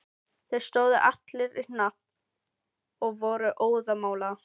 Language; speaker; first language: Icelandic; non-native, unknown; Filipino